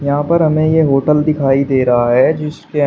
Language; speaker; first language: Hindi; native; Hindi